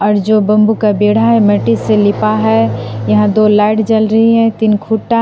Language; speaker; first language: Hindi; non-native, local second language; Assamese